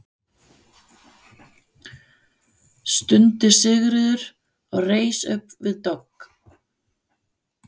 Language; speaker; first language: Icelandic; non-native, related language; Danish